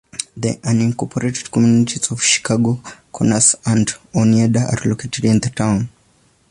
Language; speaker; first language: English; non-native, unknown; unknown